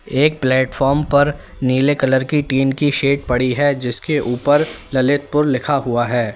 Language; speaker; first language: Hindi; native; Hindi